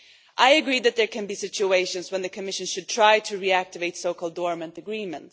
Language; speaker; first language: English; non-native, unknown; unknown